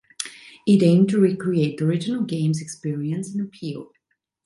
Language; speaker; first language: English; non-native, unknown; Italian